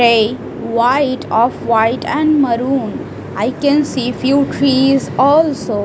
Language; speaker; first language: English; non-native, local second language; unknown